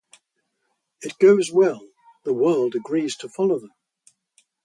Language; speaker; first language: English; native; English